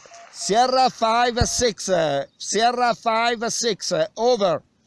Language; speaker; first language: English; non-native, learner; Italian